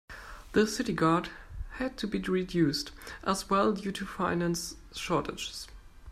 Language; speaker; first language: English; non-native, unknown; German